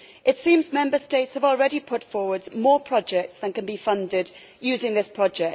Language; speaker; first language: English; native; English